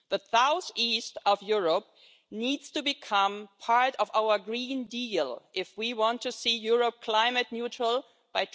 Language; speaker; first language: English; non-native, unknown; German